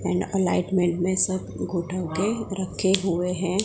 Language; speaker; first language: Hindi; non-native, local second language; Gujarati